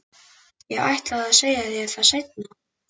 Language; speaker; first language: Icelandic; native; Icelandic